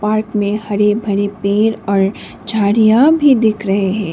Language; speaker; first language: Hindi; non-native, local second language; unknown